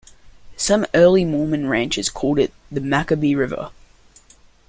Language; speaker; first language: English; native; English